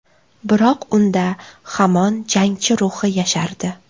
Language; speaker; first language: Uzbek; native; Uzbek